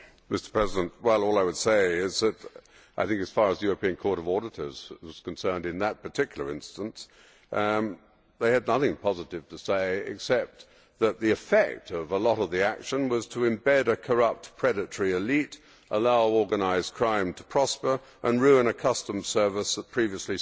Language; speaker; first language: English; native; English